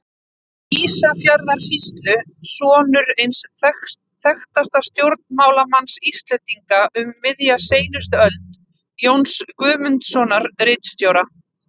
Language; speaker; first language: Icelandic; native; Icelandic